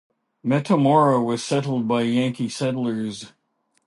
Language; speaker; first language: English; native; English